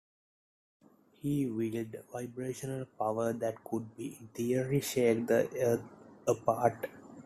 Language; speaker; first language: English; non-native, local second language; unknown